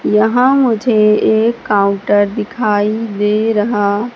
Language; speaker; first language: Hindi; native; Hindi